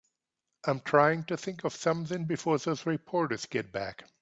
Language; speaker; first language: English; native; English